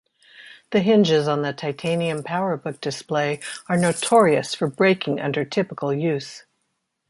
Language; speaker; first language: English; native; English